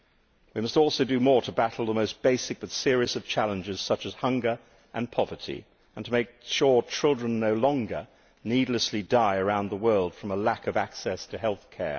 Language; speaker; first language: English; native; English